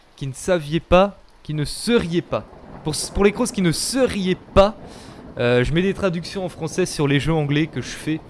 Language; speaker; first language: French; native; French